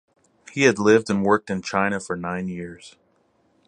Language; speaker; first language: English; native; English